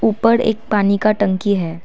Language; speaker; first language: Hindi; non-native, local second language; Assamese